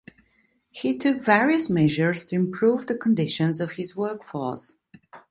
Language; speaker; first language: English; non-native, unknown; Italian